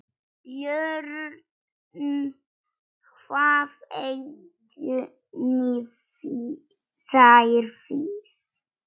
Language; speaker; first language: Icelandic; non-native, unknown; Polish